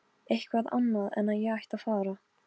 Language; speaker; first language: Icelandic; non-native, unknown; Polish